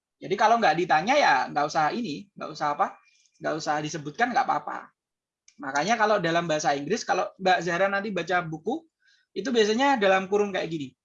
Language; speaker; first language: Indonesian; native; Indonesian